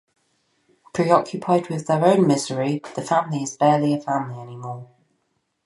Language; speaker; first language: English; native; English